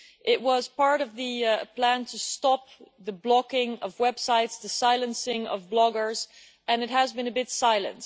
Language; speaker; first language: English; non-native, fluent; Dutch